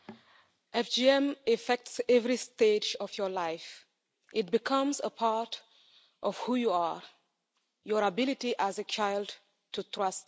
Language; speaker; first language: English; non-native, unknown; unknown